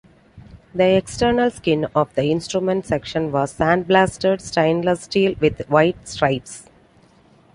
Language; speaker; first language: English; non-native, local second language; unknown